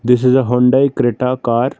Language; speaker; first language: English; non-native, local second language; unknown